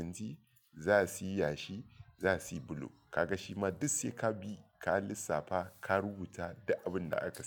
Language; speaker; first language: Hausa; non-native, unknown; Yoruba